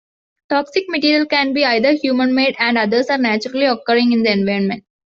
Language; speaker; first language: English; non-native, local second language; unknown